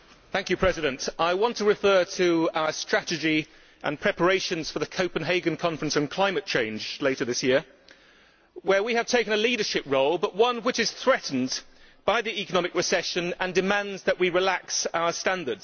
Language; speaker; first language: English; native; English